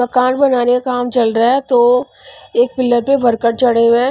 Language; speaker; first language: Hindi; non-native, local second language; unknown